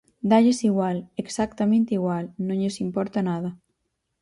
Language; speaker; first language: Galician; native; Galician